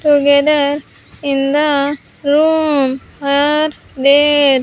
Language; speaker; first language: English; non-native, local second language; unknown